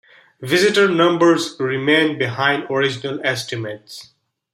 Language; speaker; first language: English; native; English